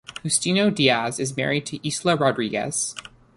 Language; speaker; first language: English; native; English